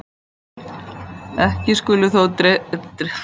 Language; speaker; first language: Icelandic; native; Icelandic